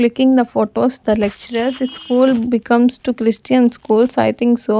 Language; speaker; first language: English; non-native, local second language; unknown